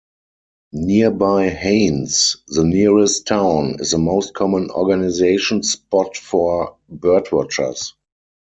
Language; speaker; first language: English; non-native, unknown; German